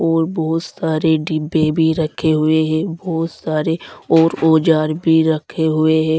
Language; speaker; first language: Hindi; native; Hindi